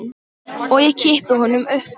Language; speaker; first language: Icelandic; non-native, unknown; Polish